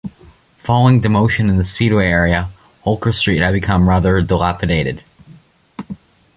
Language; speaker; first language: English; native; English